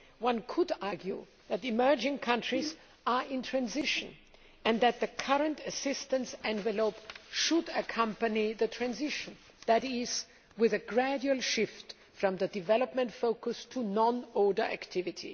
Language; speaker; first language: English; non-native, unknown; German